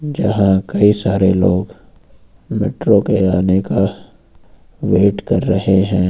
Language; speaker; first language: Hindi; native; Hindi